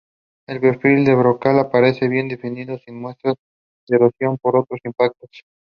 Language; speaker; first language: English; non-native, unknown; Spanish